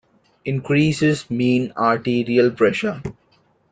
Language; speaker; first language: English; non-native, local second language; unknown